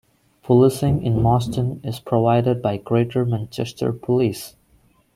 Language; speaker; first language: English; non-native, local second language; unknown